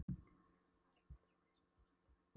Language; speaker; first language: Icelandic; non-native, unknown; Polish